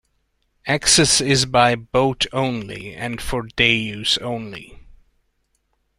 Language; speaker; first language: English; non-native, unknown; Hungarian